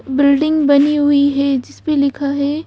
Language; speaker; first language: Hindi; native; Hindi